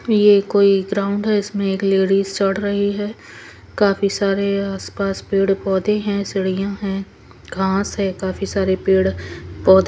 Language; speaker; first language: Hindi; non-native, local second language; Punjabi